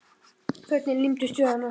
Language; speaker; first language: Icelandic; native; Icelandic